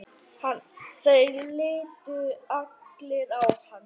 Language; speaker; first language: Icelandic; native; Icelandic